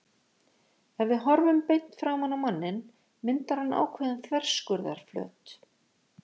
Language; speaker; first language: Icelandic; native; Icelandic